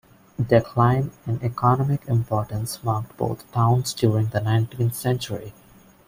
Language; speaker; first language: English; non-native, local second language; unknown